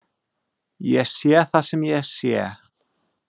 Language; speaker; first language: Icelandic; non-native, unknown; English